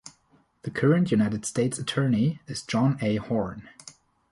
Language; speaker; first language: English; non-native, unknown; German